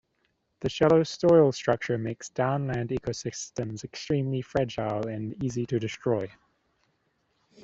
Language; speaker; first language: English; native; English